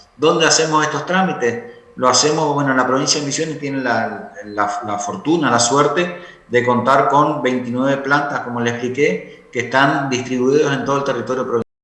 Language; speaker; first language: Spanish; native; Spanish